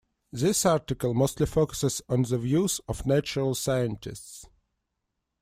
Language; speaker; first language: English; non-native, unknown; Russian